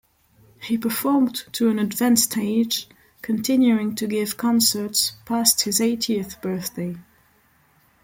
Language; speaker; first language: English; non-native, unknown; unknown